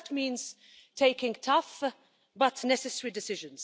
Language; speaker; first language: English; non-native, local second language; Maltese